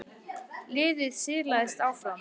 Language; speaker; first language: Icelandic; native; Icelandic